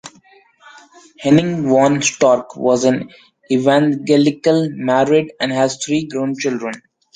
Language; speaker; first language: English; non-native, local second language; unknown